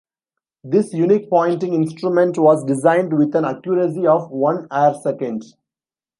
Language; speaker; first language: English; non-native, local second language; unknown